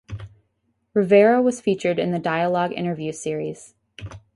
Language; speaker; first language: English; native; English